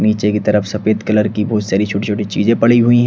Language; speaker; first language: Hindi; native; Hindi